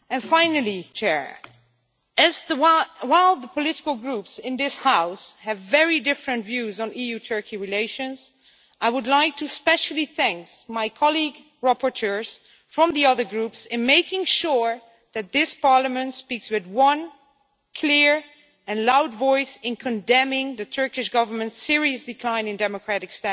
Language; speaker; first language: English; non-native, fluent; Dutch